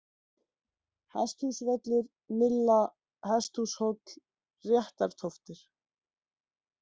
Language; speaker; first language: Icelandic; native; Icelandic